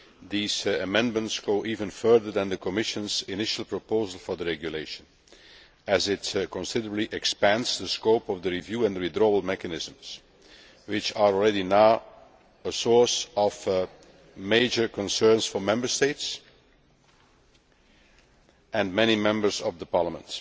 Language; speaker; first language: English; non-native, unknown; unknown